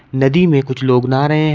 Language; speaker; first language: Hindi; native; Hindi